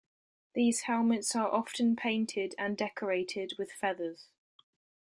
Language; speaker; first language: English; native; English